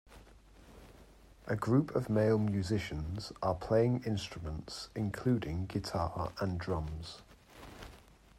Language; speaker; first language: English; native; English